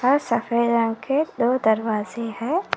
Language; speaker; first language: Hindi; non-native, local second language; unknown